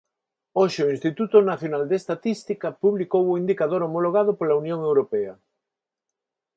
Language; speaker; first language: Galician; non-native, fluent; Spanish